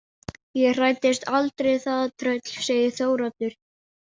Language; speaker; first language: Icelandic; non-native, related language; Danish